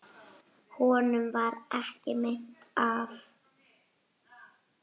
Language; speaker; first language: Icelandic; native; Icelandic